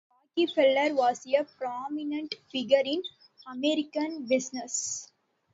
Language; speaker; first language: English; non-native, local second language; Tamil